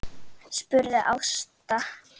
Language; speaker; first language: Icelandic; native; Icelandic